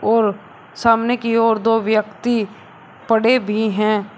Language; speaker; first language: Hindi; native; Hindi